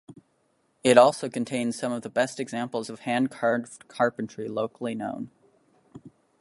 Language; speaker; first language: English; native; English